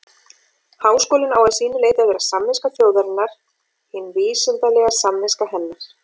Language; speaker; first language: Icelandic; native; Icelandic